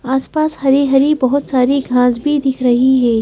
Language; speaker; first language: Hindi; native; Hindi